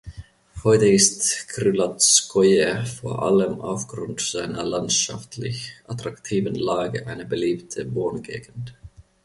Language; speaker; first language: German; non-native, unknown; Finnish